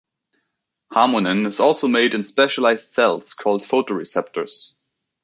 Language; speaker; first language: English; native; English